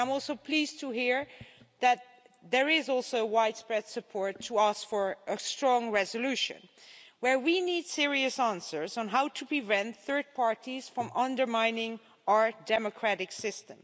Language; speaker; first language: English; non-native, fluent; Dutch